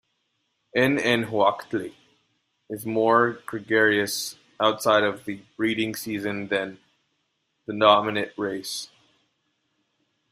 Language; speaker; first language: English; non-native, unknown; Spanish